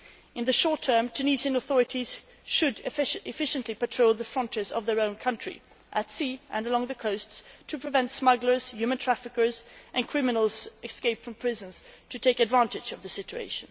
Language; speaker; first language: English; non-native, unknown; Swedish